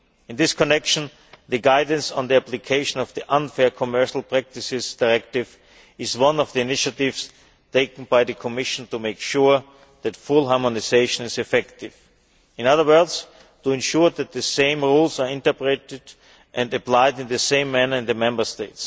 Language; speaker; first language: English; non-native, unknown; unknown